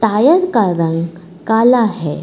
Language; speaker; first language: Hindi; native; Hindi